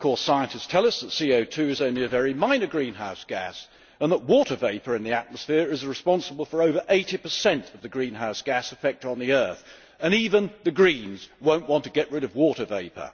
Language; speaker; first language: English; native; English